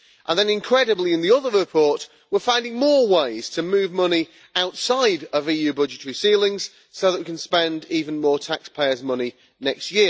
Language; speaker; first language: English; native; English